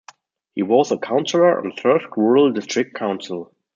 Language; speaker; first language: English; non-native, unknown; German